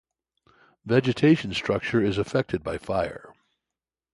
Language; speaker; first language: English; native; English